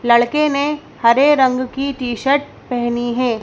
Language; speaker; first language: Hindi; native; Hindi